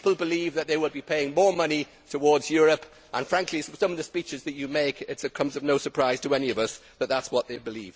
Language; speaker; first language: English; native; English